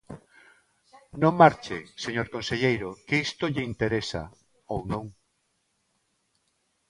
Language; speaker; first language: Galician; non-native, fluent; Spanish